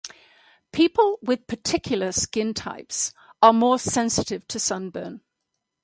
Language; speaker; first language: English; native; English